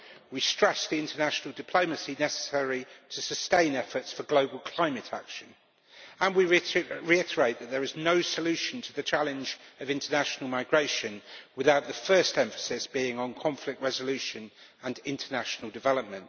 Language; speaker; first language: English; native; English